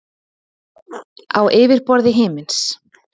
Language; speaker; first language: Icelandic; native; Icelandic